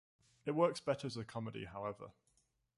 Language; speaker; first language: English; native; English